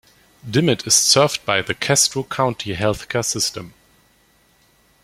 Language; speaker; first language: English; non-native, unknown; German